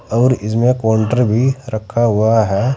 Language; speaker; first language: Hindi; native; Hindi